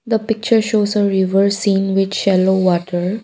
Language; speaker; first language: English; non-native, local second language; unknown